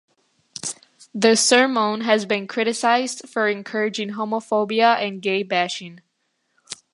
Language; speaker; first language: English; native; English